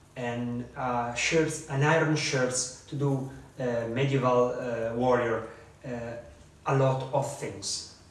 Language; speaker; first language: English; non-native, learner; Italian